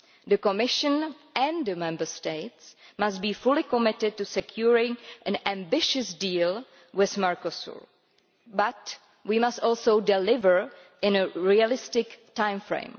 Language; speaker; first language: English; non-native, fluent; Czech